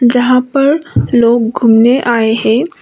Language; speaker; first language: Hindi; non-native, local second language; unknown